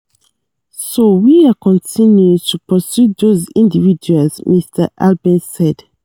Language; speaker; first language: English; non-native, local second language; Yoruba